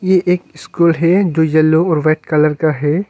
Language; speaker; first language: Hindi; non-native, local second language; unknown